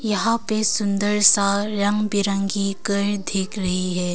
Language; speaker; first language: Hindi; non-native, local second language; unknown